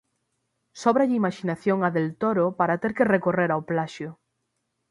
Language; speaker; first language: Galician; native; Galician